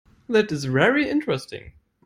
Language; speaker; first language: English; non-native, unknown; German